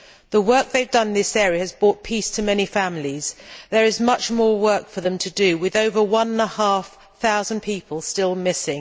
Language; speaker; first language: English; native; English